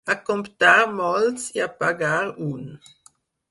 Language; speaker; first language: Catalan; non-native, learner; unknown